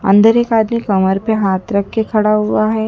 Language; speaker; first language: Hindi; native; Hindi